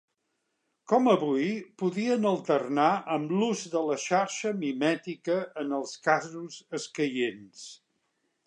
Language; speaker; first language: Catalan; native; Catalan